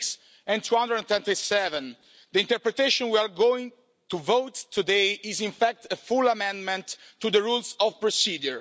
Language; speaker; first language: English; non-native, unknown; Italian